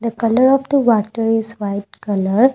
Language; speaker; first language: English; non-native, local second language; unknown